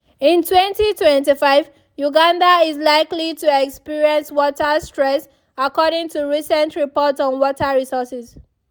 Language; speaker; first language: English; non-native, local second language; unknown